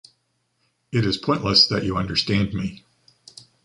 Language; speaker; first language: English; native; English